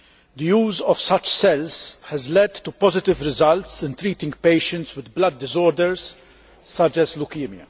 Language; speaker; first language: English; non-native, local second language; Maltese